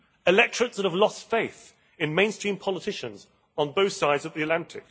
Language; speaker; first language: English; native; English